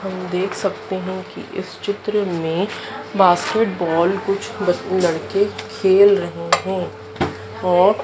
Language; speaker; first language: Hindi; native; Hindi